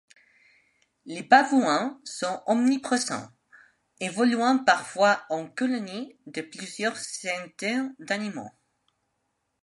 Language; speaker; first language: French; non-native, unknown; Spanish